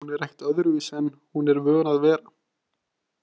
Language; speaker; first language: Icelandic; native; Icelandic